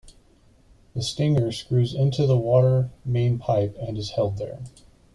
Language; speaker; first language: English; native; English